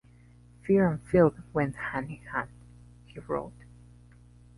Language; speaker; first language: English; non-native, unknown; Spanish